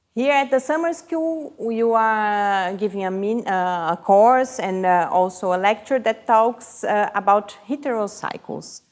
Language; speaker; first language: English; non-native, fluent; Portuguese